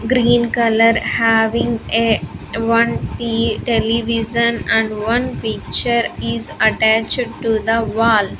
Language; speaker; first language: English; non-native, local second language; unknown